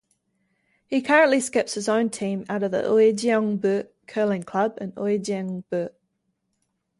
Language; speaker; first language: English; native; English